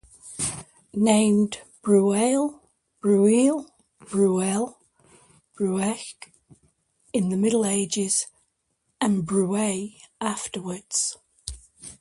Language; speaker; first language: English; native; English